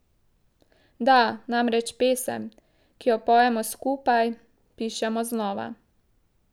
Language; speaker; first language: Slovenian; native; Slovenian